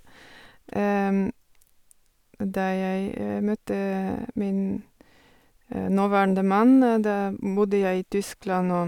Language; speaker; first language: Norwegian; non-native, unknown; Bulgarian